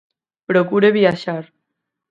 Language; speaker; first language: Galician; native; Galician